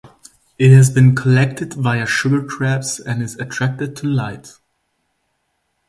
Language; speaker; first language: English; non-native, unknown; Swiss German